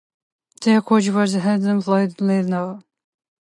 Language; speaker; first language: English; non-native, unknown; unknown